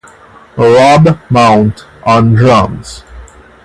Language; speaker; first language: English; native; English